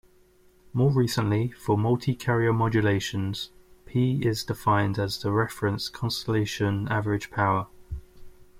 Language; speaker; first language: English; native; English